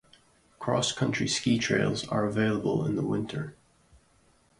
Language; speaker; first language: English; native; English